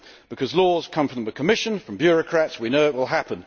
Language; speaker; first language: English; native; English